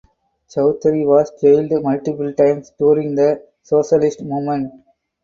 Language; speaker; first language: English; non-native, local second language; Tamil